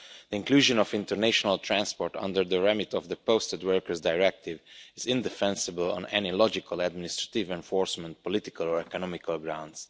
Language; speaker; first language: English; non-native, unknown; Romanian